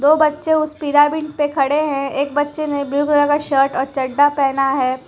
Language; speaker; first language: Hindi; non-native, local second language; Gujarati